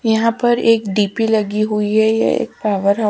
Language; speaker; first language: Hindi; native; Hindi